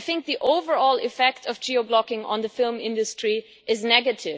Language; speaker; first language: English; non-native, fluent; German